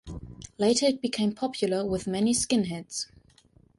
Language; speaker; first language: English; non-native, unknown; German